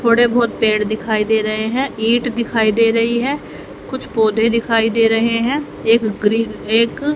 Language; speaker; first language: Hindi; native; Hindi